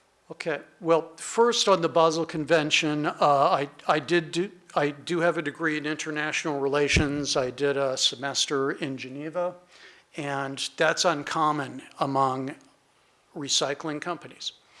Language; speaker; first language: English; native; English